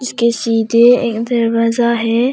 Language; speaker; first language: Hindi; non-native, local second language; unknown